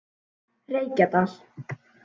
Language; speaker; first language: Icelandic; native; Icelandic